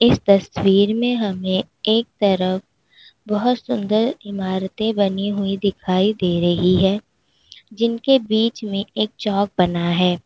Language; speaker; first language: Hindi; native; Hindi